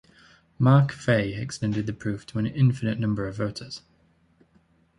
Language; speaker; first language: English; native; English